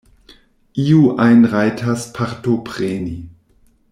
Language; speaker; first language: Esperanto; non-native, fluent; German